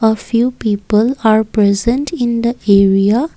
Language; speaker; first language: English; non-native, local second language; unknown